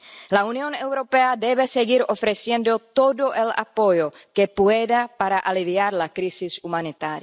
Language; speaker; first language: Spanish; non-native, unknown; Czech